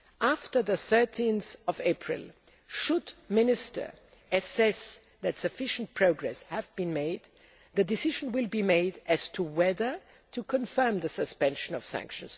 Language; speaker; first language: English; non-native, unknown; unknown